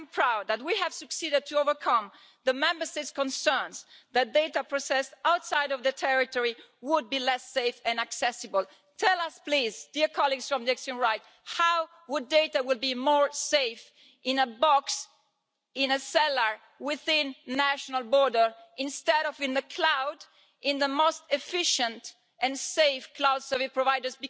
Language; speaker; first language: English; non-native, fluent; Italian